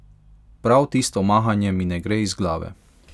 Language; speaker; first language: Slovenian; non-native, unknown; Hungarian